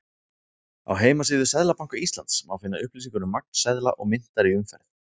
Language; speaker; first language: Icelandic; native; Icelandic